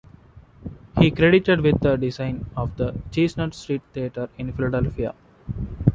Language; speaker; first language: English; non-native, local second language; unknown